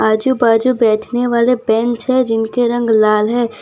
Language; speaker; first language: Hindi; non-native, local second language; Gujarati